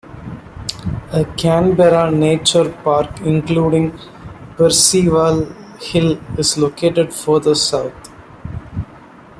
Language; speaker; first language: English; non-native, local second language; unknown